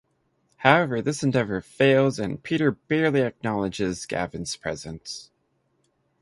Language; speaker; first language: English; native; English